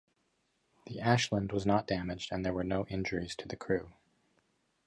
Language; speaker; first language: English; native; English